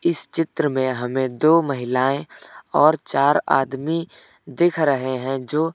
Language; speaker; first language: Hindi; native; Hindi